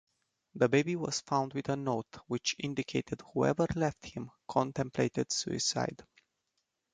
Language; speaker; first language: English; non-native, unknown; Romanian